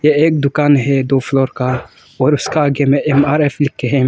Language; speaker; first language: Hindi; early bilingual, other home language; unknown